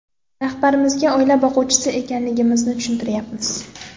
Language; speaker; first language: Uzbek; non-native, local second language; Kara-Kalpak